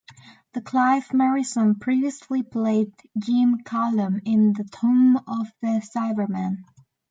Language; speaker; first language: English; native; English